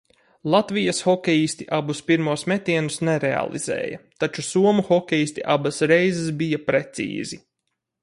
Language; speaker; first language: Latvian; native; Latvian